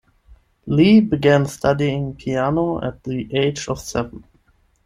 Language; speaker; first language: English; non-native, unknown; German